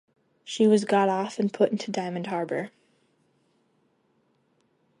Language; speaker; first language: English; native; English